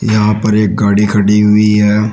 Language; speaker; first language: Hindi; native; Hindi